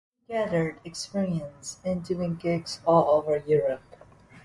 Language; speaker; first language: English; non-native, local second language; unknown